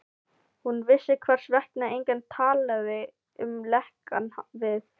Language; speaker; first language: Icelandic; non-native, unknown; Filipino